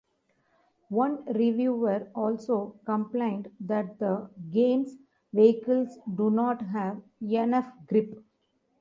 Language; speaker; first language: English; non-native, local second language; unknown